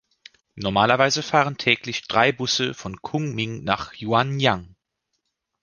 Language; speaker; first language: German; native; German